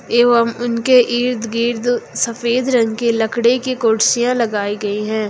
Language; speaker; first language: Hindi; native; Hindi